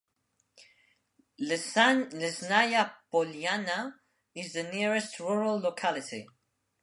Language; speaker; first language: English; non-native, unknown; Spanish